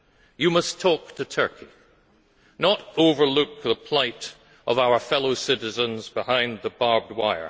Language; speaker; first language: English; native; English